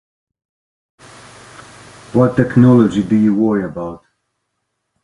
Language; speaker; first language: English; non-native, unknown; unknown